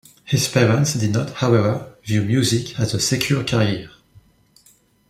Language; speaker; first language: English; non-native, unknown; French